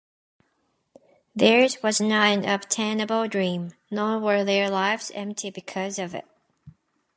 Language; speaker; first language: English; native; English